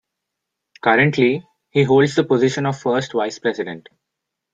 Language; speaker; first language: English; non-native, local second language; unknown